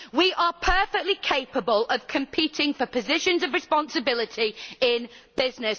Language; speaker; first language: English; native; English